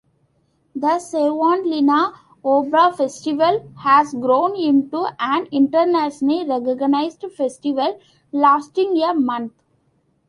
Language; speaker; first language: English; non-native, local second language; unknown